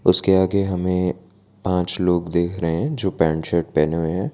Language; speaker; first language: Hindi; non-native, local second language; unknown